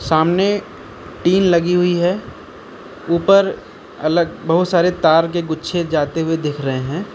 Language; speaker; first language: Hindi; native; Hindi